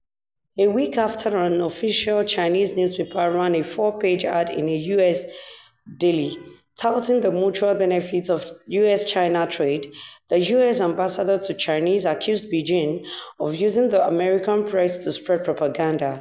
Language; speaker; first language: English; non-native, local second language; Yoruba